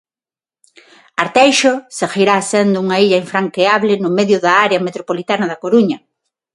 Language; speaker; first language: Galician; non-native, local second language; Spanish